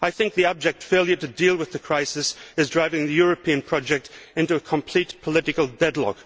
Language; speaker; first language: English; native; English